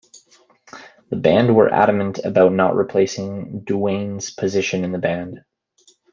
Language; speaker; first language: English; native; English